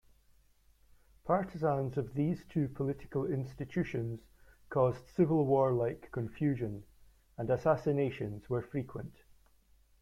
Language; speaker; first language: English; native; English